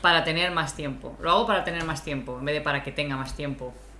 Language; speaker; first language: Spanish; native; Spanish